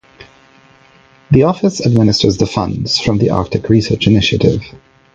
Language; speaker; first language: English; non-native, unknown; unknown